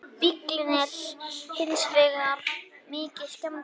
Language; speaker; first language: Icelandic; native; Icelandic